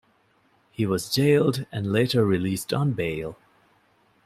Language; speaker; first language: English; non-native, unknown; Divehi